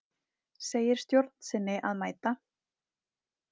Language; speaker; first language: Icelandic; native; Icelandic